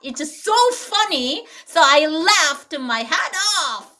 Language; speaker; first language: English; non-native, learner; Korean